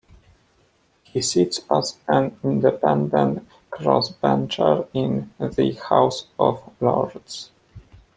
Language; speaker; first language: English; non-native, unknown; Polish